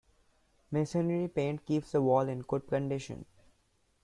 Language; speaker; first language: English; non-native, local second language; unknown